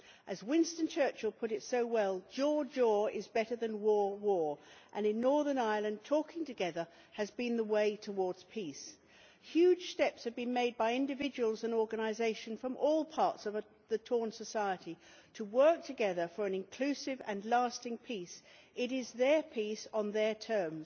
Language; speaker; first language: English; native; English